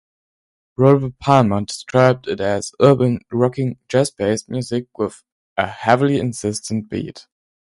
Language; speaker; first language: English; non-native, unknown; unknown